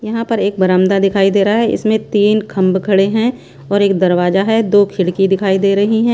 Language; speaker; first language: Hindi; non-native, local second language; Punjabi